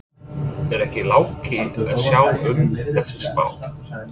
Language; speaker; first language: Icelandic; non-native, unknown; English